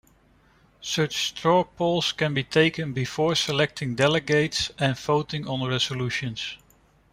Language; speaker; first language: English; non-native, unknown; Dutch